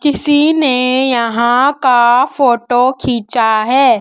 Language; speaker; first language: Hindi; native; Hindi